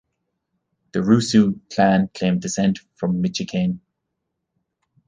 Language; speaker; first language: English; native; English